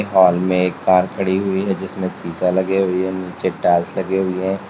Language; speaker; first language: Hindi; native; Hindi